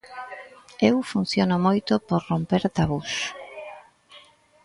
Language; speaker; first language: Galician; native; Galician